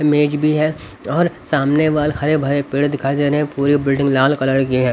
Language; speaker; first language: Hindi; native; Hindi